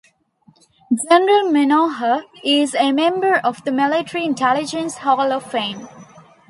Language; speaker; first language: English; non-native, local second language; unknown